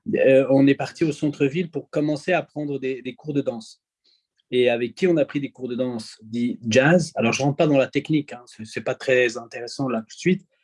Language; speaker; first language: French; early bilingual, other home language; Arabic